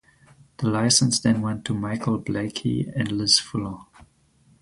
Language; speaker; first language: English; non-native, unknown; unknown